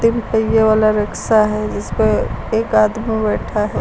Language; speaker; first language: Hindi; native; Hindi